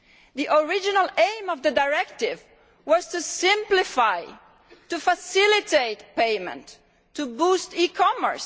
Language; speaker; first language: English; non-native, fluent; Italian